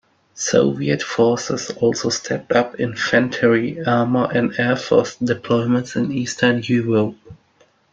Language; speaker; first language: English; non-native, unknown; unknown